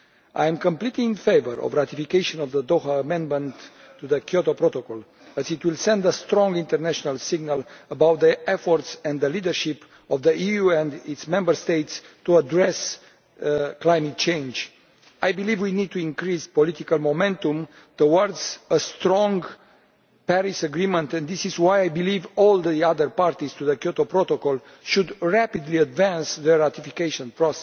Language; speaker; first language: English; non-native, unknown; Romanian